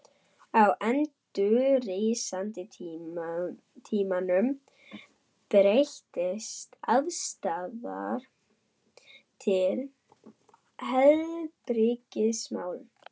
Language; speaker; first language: Icelandic; non-native, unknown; German